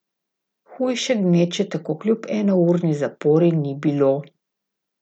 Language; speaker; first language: Slovenian; native; Slovenian